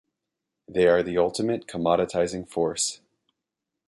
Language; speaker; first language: English; native; English